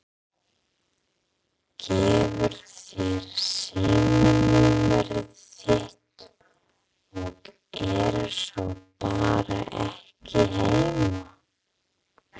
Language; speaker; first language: Icelandic; non-native, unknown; English